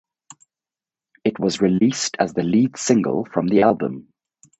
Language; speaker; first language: English; native; English